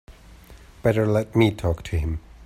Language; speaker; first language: English; native; English